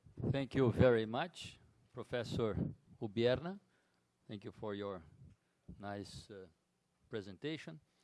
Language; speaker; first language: English; non-native, learner; Portuguese